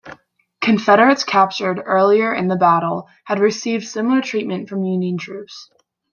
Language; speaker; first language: English; native; English